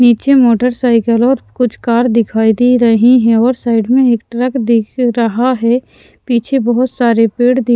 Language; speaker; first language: Hindi; non-native, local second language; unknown